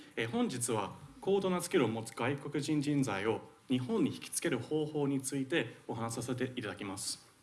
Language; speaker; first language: Japanese; non-native, fluent; Finnish